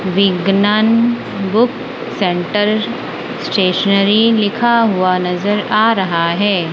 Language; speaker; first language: Hindi; non-native, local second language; Punjabi